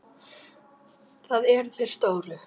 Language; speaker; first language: Icelandic; native; Icelandic